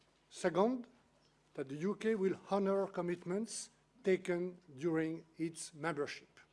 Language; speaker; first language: English; non-native, fluent; French